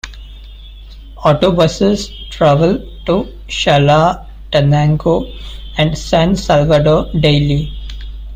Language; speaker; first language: English; non-native, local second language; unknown